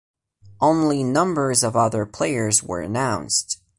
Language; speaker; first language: English; non-native, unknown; Portuguese